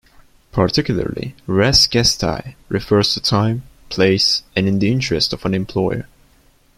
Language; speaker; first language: English; non-native, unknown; Turkish